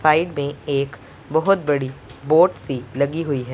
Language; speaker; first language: Hindi; non-native, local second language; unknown